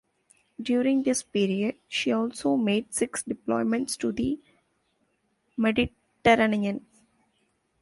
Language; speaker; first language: English; non-native, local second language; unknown